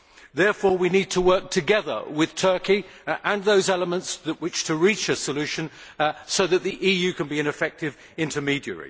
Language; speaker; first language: English; native; English